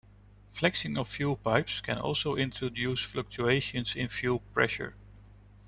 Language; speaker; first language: English; non-native, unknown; Dutch